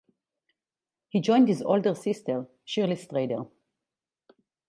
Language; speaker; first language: English; non-native, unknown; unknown